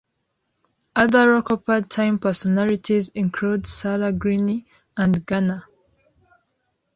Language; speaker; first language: English; non-native, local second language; Kinyarwanda